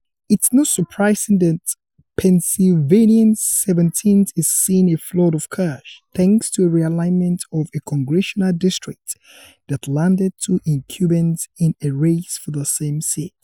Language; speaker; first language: English; non-native, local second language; Yoruba